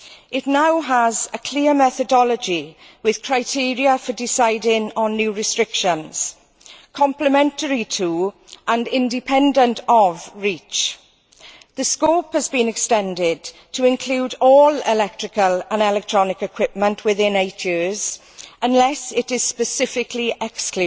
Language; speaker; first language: English; native; English